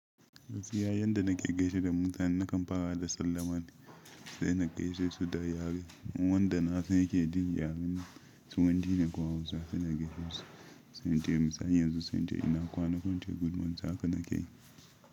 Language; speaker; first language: Hausa; non-native, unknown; Yoruba